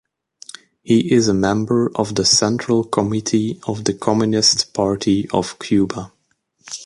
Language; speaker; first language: English; native; English